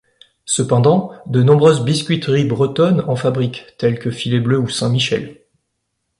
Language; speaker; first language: French; native; French